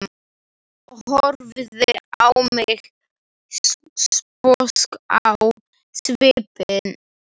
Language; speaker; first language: Icelandic; non-native, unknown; Slovak